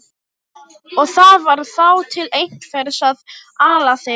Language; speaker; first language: Icelandic; non-native, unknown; Polish